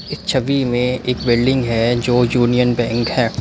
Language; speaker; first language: Hindi; non-native, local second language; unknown